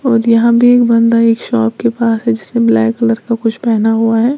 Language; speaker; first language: Hindi; native; Hindi